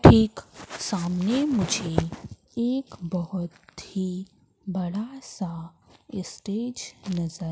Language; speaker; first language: Hindi; native; Hindi